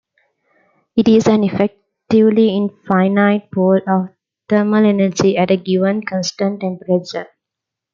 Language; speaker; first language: English; non-native, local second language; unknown